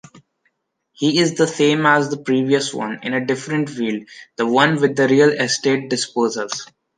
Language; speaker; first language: English; non-native, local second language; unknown